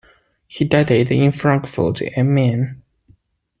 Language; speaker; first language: English; non-native, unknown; Chinese